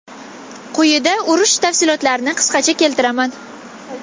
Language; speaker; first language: Uzbek; non-native, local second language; Kazakh